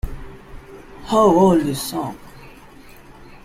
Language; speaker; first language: English; non-native, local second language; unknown